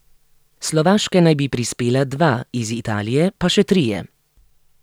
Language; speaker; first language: Slovenian; native; Slovenian